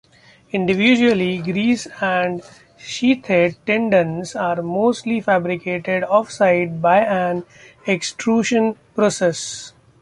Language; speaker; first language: English; non-native, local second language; Marathi